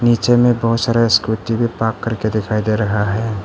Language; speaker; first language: Hindi; non-native, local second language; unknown